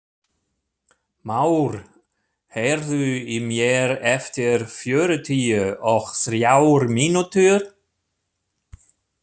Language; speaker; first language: Icelandic; non-native, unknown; German